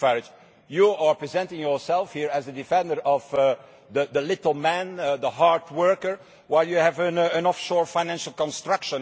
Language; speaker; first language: English; non-native, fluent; Dutch